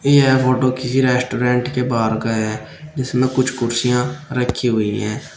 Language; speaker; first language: Hindi; native; Hindi